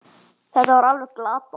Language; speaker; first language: Icelandic; native; Icelandic